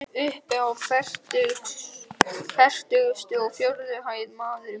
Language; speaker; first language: Icelandic; native; Icelandic